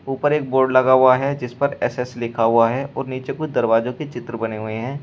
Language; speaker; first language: Hindi; native; Hindi